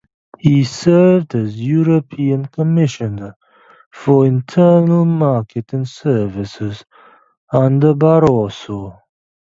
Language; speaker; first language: English; native; English